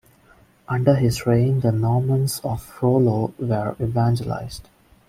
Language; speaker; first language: English; non-native, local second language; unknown